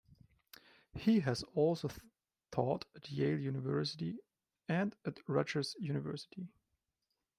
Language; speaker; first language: English; non-native, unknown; German